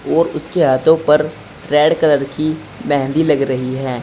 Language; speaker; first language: Hindi; native; Hindi